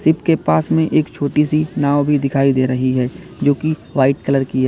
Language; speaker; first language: Hindi; native; Hindi